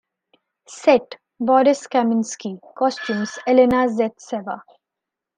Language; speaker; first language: English; non-native, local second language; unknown